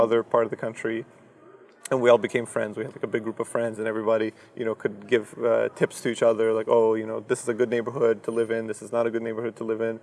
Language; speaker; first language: English; early bilingual, other home language; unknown